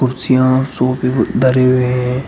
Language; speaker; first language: Hindi; native; Hindi